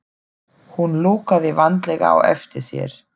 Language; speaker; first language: Icelandic; non-native, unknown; German